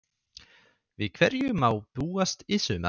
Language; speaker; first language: Icelandic; non-native, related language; Swedish